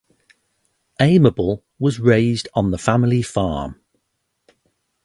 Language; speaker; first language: English; native; English